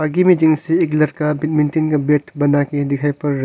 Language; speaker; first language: Hindi; non-native, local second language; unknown